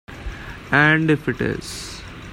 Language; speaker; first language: English; non-native, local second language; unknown